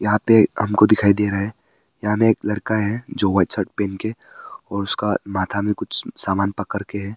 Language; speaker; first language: Hindi; early bilingual, other home language; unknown